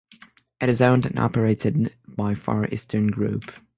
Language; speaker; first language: English; non-native, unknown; French